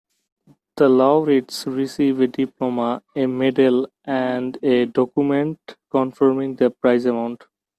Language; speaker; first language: English; non-native, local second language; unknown